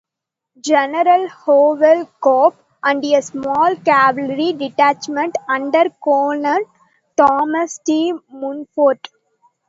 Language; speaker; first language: English; non-native, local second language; Tamil